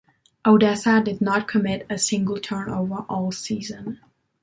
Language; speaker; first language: English; non-native, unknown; German